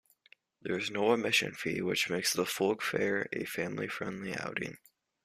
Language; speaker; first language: English; native; English